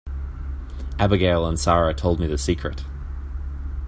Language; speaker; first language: English; native; English